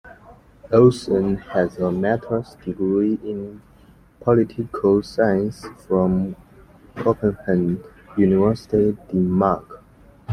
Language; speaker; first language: English; non-native, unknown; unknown